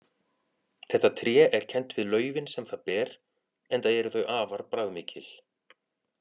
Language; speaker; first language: Icelandic; native; Icelandic